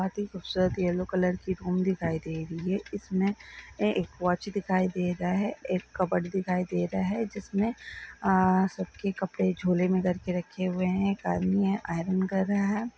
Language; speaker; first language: Hindi; non-native, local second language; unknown